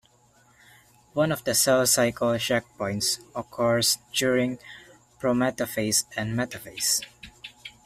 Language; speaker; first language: English; non-native, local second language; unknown